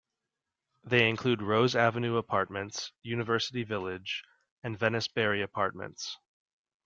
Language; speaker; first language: English; native; English